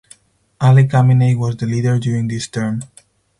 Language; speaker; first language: English; non-native, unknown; Spanish